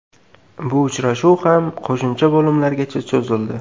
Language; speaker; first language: Uzbek; native; Uzbek